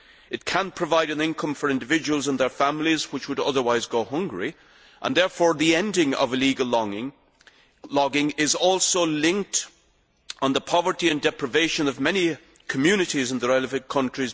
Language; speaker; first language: English; native; English